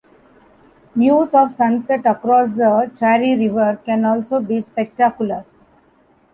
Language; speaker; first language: English; non-native, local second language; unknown